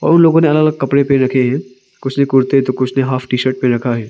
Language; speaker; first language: Hindi; non-native, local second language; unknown